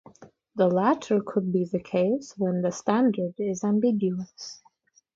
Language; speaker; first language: English; non-native, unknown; Russian